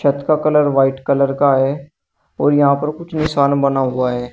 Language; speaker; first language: Hindi; native; Hindi